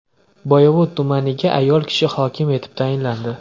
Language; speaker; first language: Uzbek; native; Uzbek